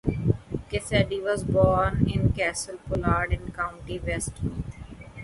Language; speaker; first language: English; non-native, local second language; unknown